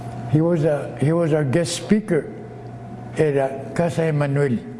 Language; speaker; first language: English; early bilingual, other home language; Spanish